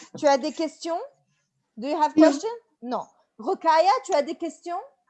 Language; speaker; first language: English; non-native, fluent; French